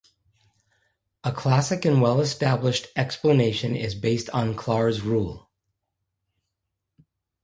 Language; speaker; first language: English; native; English